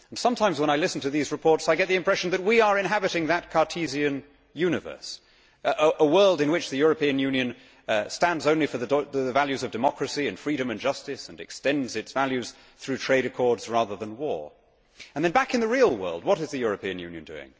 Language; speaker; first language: English; native; English